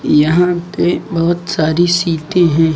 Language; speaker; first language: Hindi; native; Hindi